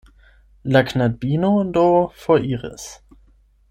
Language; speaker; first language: Esperanto; non-native, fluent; German